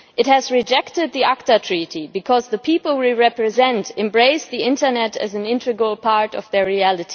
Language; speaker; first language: English; non-native, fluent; German